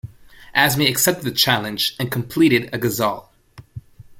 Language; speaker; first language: English; native; English